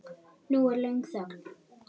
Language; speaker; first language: Icelandic; native; Icelandic